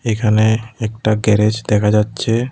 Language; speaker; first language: Hindi; non-native, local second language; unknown